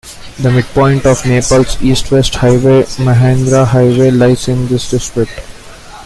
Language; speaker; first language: English; non-native, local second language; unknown